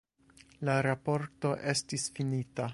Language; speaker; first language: Esperanto; non-native, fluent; English